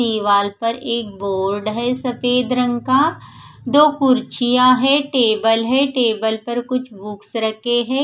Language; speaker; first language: Hindi; non-native, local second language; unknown